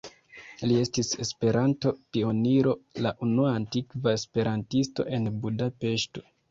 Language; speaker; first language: Esperanto; non-native, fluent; Kinyarwanda